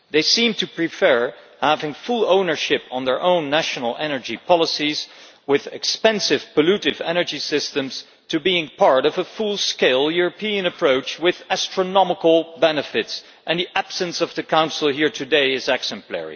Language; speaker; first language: English; non-native, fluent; Dutch